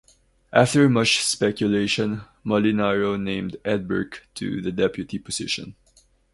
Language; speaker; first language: English; non-native, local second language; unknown